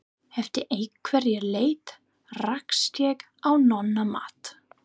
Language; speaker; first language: Icelandic; non-native, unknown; English